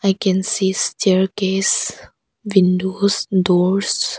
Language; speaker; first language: English; non-native, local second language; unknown